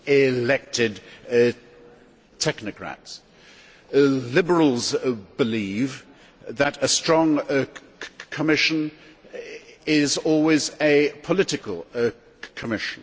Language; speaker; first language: English; native; English